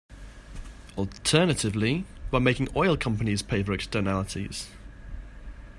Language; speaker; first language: English; native; English